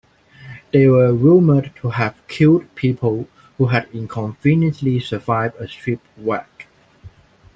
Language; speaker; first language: English; non-native, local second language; Cantonese